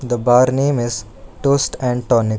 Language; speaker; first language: English; non-native, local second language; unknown